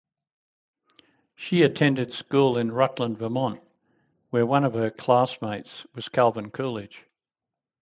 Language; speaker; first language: English; native; English